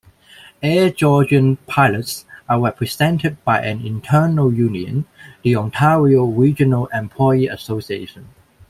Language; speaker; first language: English; non-native, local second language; Cantonese